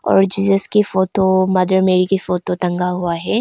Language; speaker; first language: Hindi; non-native, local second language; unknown